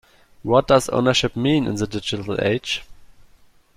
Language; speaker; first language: English; non-native, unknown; German